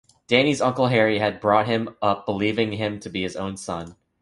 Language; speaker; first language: English; native; English